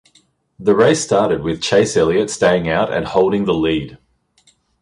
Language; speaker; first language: English; native; English